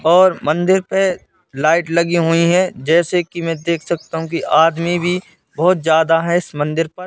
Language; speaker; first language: Hindi; native; Hindi